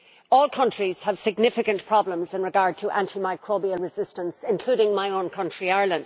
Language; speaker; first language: English; native; English